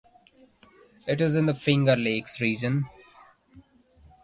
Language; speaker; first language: English; non-native, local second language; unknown